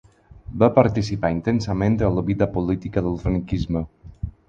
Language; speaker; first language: Catalan; non-native, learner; Spanish